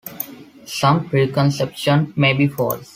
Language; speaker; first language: English; non-native, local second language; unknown